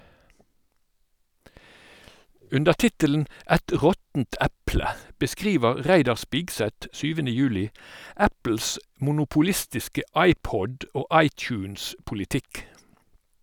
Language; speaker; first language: Norwegian; native; Norwegian